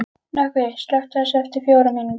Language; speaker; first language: Icelandic; native; Icelandic